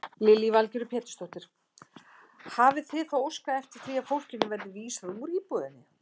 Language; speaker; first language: Icelandic; native; Icelandic